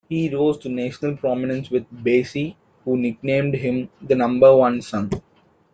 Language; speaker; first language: English; non-native, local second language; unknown